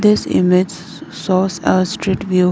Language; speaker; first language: English; non-native, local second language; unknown